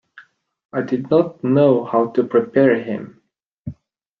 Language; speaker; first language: English; non-native, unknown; Estonian